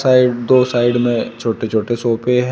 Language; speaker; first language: Hindi; native; Hindi